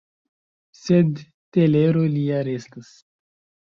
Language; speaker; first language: Esperanto; non-native, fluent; Chinese